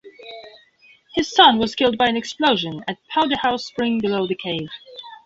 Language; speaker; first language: English; non-native, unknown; Belarusian